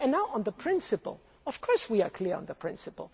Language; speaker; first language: English; non-native, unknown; German